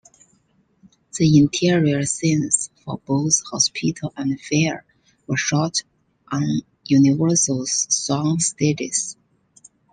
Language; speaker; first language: English; non-native, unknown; Chinese